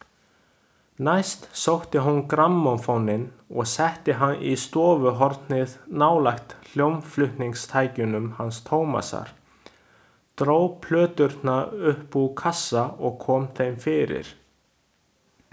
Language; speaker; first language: Icelandic; non-native, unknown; Chinese